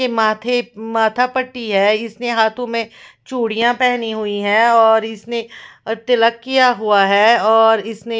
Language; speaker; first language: Hindi; non-native, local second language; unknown